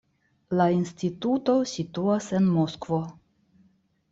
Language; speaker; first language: Esperanto; non-native, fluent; Russian